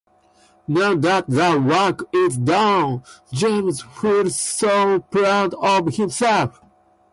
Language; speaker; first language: English; non-native, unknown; Japanese